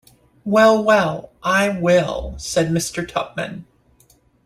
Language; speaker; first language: English; native; English